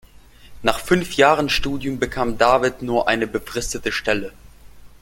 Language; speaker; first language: German; non-native, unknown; Russian